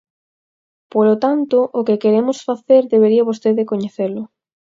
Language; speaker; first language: Galician; native; Galician